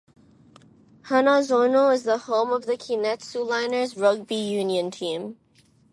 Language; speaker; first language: English; non-native, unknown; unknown